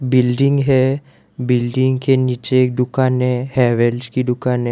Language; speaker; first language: Hindi; non-native, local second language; Gujarati